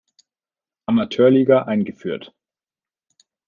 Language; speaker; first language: German; native; German